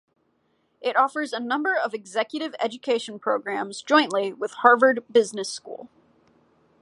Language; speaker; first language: English; native; English